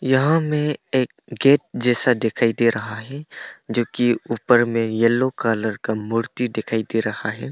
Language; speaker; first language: Hindi; non-native, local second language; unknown